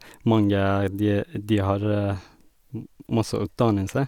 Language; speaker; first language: Norwegian; non-native, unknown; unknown